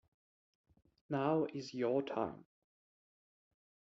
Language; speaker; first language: English; non-native, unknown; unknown